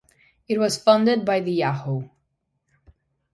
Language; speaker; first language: English; native; English